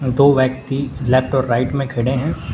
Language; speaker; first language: Hindi; native; Hindi